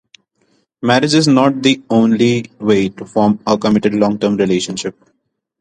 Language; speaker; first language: English; non-native, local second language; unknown